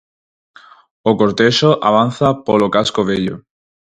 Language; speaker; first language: Galician; non-native, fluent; Spanish